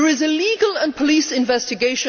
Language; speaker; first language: English; native; English